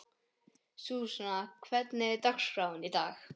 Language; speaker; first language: Icelandic; non-native, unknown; English